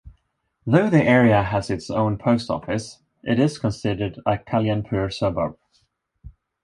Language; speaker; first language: English; non-native, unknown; Swedish